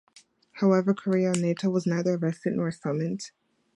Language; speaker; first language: English; native; English